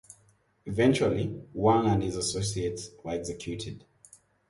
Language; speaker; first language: English; non-native, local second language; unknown